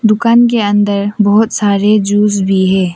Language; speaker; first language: Hindi; non-native, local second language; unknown